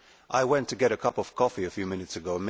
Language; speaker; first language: English; non-native, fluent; Finnish